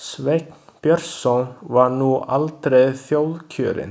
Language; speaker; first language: Icelandic; non-native, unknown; Chinese